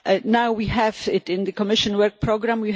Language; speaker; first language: English; non-native, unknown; Polish